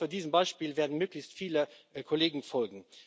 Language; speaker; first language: German; non-native, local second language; Luxembourgish